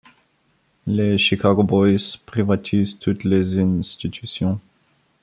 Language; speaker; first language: French; non-native, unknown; Bulgarian